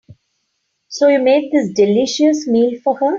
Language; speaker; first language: English; non-native, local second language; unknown